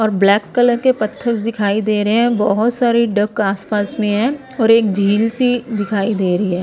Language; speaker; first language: Hindi; non-native, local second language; Punjabi